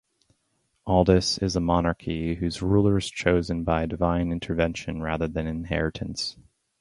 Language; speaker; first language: English; native; English